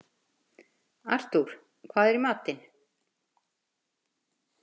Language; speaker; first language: Icelandic; native; Icelandic